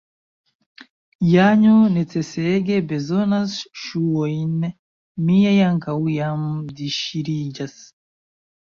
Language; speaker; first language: Esperanto; non-native, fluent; Chinese